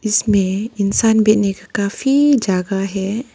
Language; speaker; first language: Hindi; non-native, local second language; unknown